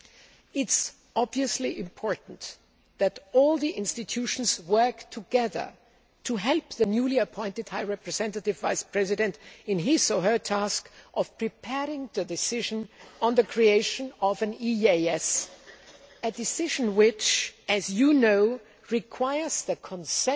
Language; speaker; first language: English; non-native, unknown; German